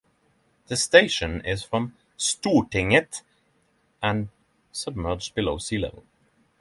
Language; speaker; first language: English; non-native, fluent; Norwegian